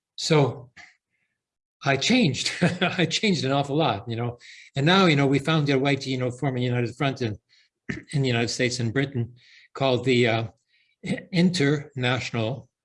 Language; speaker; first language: English; early bilingual, other home language; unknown